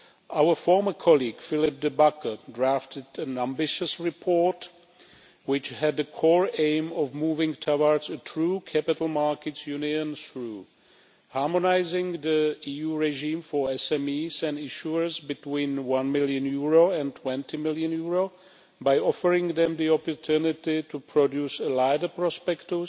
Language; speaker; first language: English; non-native, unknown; Czech